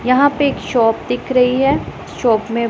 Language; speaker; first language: Hindi; non-native, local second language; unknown